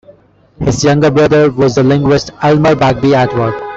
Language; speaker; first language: English; non-native, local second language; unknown